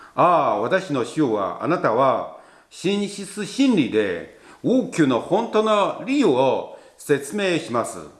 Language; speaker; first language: Japanese; non-native, fluent; Chinese